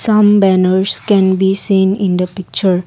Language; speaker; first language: English; non-native, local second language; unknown